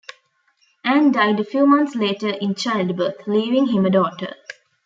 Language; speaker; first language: English; non-native, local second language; Tamil